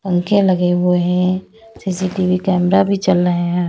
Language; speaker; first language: Hindi; native; Hindi